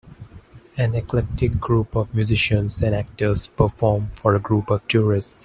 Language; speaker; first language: English; non-native, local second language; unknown